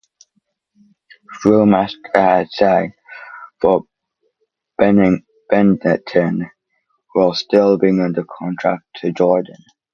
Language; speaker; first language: English; native; English